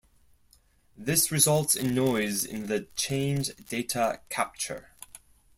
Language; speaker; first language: English; non-native, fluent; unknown